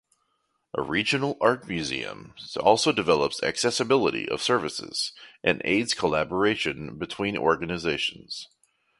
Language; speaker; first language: English; native; English